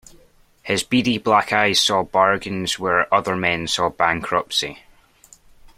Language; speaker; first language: English; native; English